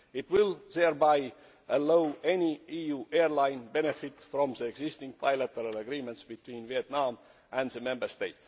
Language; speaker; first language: English; non-native, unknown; Estonian